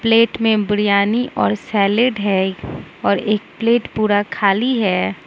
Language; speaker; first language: Hindi; non-native, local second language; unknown